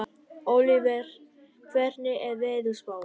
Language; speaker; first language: Icelandic; non-native, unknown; Vietnamese